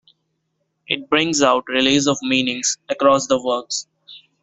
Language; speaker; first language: English; non-native, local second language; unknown